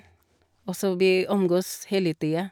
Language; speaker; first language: Norwegian; non-native, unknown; Cebuano